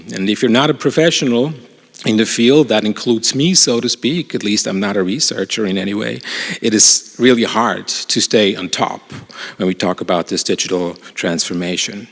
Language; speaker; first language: English; non-native, fluent; German